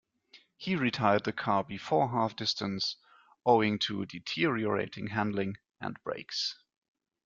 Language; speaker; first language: English; non-native, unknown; German